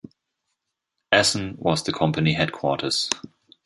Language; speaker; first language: English; non-native, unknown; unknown